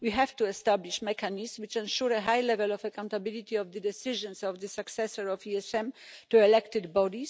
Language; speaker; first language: English; non-native, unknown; Polish